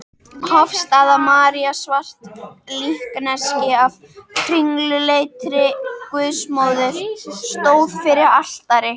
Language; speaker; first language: Icelandic; native; Icelandic